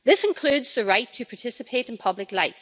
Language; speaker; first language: English; native; English